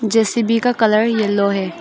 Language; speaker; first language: Hindi; early bilingual, other home language; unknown